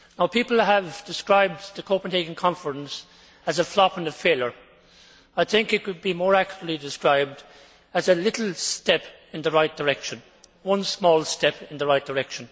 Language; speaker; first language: English; native; English